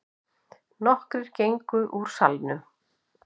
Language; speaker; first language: Icelandic; native; Icelandic